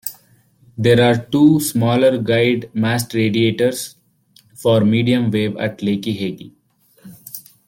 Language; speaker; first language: English; non-native, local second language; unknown